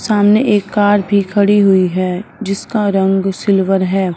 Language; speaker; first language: Hindi; non-native, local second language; Punjabi